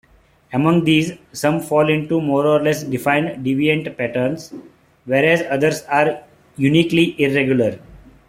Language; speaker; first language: English; non-native, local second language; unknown